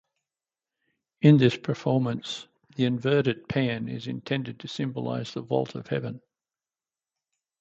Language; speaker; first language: English; native; English